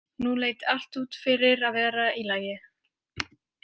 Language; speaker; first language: Icelandic; non-native, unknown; French